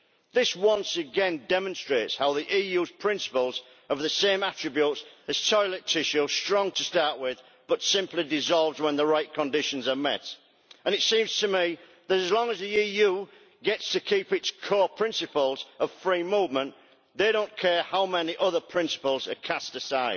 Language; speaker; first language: English; native; English